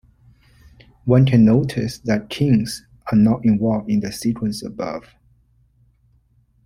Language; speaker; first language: English; non-native, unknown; Chinese